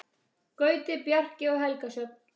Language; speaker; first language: Icelandic; native; Icelandic